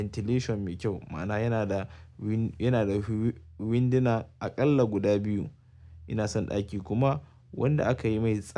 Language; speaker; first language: Hausa; native; Hausa